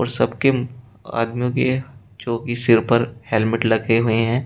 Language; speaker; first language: Hindi; native; Hindi